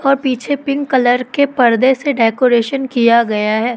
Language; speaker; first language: Hindi; native; Hindi